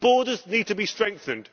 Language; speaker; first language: English; native; English